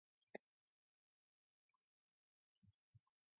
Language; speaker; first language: English; non-native, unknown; Mongolian